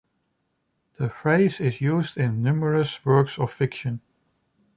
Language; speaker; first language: English; non-native, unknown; Dutch